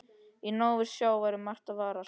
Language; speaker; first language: Icelandic; native; Icelandic